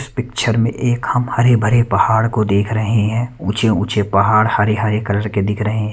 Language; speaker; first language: Hindi; non-native, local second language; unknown